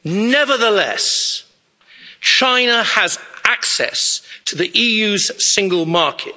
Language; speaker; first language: English; native; English